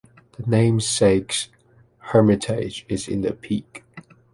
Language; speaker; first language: English; non-native, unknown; Chinese